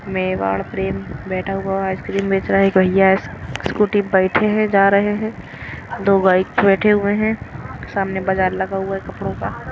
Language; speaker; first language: Hindi; native; Hindi